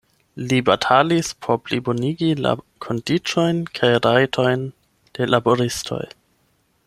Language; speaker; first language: Esperanto; non-native, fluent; German